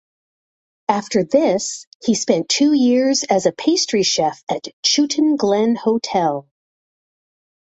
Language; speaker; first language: English; native; English